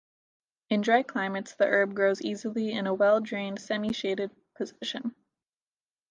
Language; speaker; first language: English; native; English